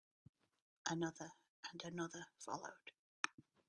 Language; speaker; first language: English; native; English